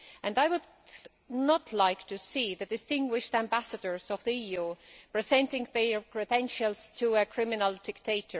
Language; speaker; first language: English; non-native, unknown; Estonian